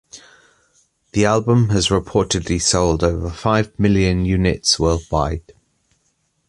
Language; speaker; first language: English; native; English